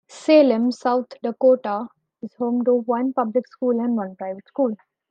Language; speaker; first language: English; non-native, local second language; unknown